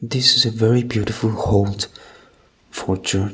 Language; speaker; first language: English; non-native, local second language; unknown